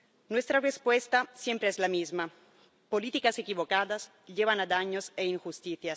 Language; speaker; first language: Spanish; non-native, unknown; Italian